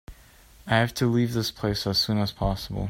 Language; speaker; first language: English; native; English